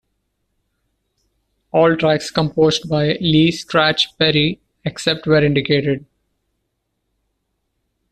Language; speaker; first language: English; non-native, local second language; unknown